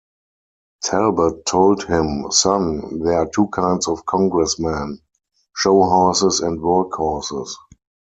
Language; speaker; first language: English; non-native, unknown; German